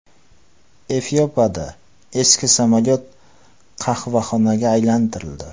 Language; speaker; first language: Uzbek; non-native, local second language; Kara-Kalpak